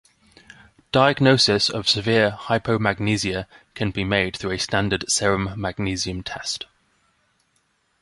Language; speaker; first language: English; native; English